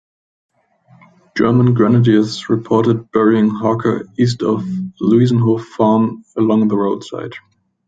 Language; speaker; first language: English; non-native, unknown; German